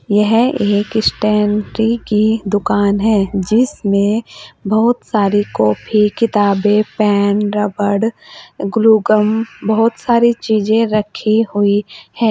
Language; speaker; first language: Hindi; native; Hindi